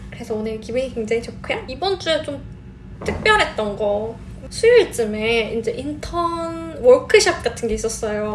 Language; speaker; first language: Korean; native; Korean